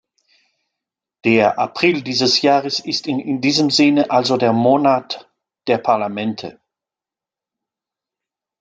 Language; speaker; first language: German; non-native, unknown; French